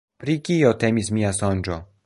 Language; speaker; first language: Esperanto; non-native, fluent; Polish